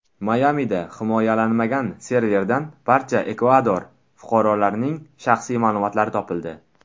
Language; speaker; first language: Uzbek; non-native, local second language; Tajik